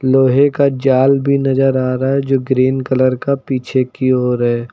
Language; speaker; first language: Hindi; native; Hindi